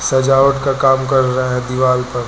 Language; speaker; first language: Hindi; native; Hindi